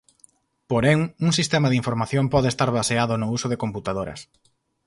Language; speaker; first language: Galician; native; Galician